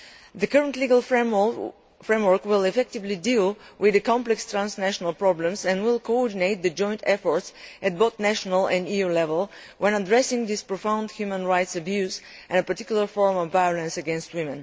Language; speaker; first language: English; non-native, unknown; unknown